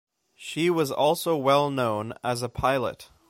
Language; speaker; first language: English; native; English